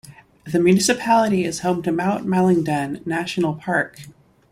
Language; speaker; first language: English; native; English